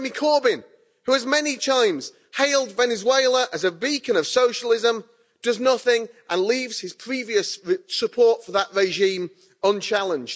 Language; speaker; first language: English; native; English